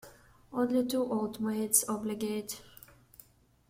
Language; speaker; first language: English; non-native, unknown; Russian